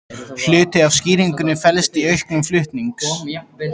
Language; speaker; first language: Icelandic; native; Icelandic